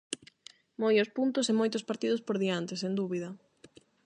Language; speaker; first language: Galician; non-native, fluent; Spanish